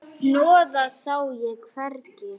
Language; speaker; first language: Icelandic; native; Icelandic